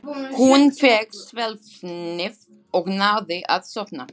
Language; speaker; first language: Icelandic; non-native, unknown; Slovak